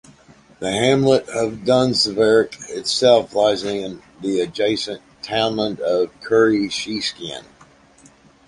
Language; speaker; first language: English; native; English